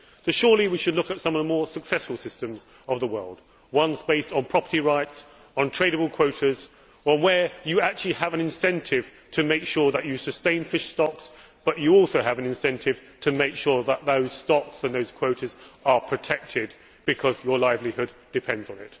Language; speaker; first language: English; native; English